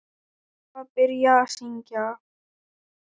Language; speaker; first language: Icelandic; non-native, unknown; Thai